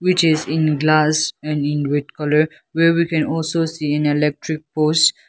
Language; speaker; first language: English; non-native, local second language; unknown